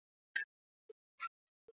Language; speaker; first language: Icelandic; non-native, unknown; English